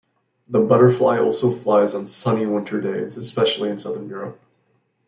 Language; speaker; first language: English; native; English